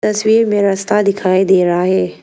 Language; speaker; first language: Hindi; early bilingual, other home language; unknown